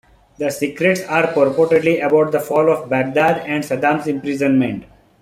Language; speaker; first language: English; non-native, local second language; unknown